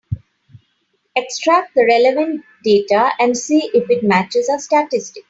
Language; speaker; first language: English; non-native, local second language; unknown